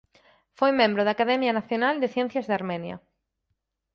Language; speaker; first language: Galician; native; Galician